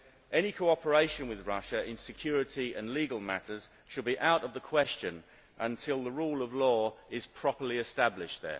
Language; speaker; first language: English; native; English